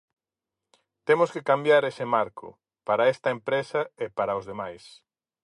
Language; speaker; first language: Galician; native; Galician